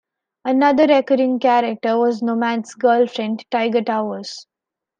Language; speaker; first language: English; non-native, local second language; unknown